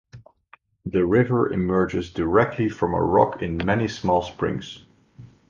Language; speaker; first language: English; non-native, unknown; Dutch